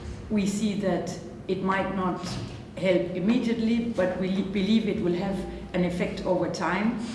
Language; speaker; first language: English; non-native, fluent; Danish